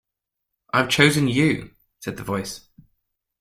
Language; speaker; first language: English; native; English